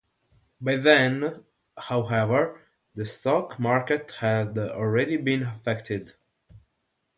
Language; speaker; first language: English; non-native, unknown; Italian